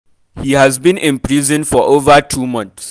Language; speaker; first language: English; non-native, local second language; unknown